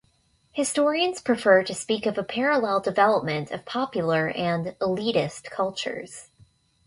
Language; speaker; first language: English; native; English